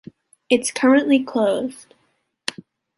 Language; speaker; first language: English; native; English